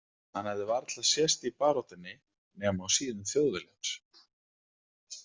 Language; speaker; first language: Icelandic; native; Icelandic